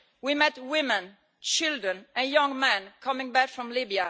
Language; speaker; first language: English; non-native, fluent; Italian